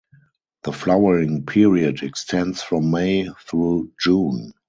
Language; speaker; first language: English; non-native, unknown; German